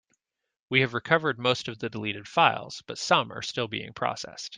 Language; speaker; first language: English; native; English